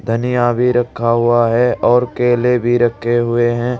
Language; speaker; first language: Hindi; native; Hindi